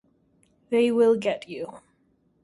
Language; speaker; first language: English; native; English